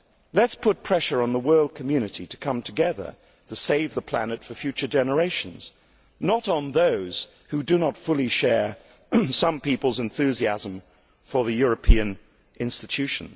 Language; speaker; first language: English; native; English